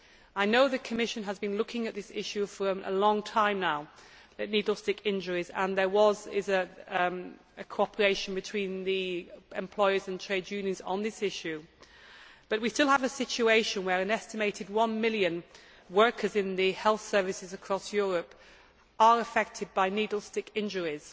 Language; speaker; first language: English; native; English